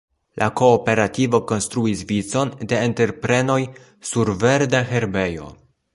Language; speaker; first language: Esperanto; non-native, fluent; Polish